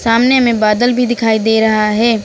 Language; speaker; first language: Hindi; native; Hindi